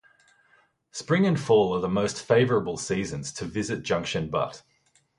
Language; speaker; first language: English; native; English